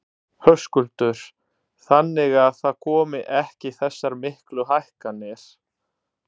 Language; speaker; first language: Icelandic; non-native, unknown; Italian